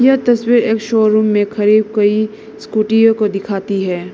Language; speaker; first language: Hindi; non-native, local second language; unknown